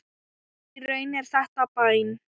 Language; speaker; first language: Icelandic; non-native, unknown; Thai